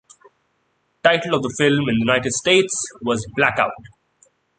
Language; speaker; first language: English; non-native, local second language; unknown